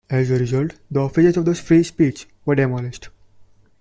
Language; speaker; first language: English; non-native, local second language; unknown